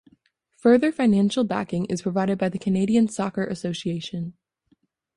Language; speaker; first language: English; native; English